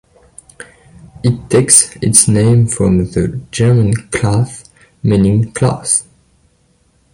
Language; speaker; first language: English; non-native, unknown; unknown